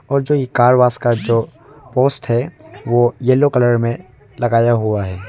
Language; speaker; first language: Hindi; early bilingual, other home language; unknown